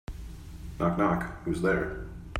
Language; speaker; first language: English; native; English